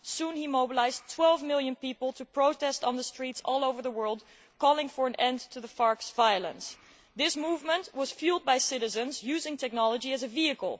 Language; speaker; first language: English; non-native, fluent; Dutch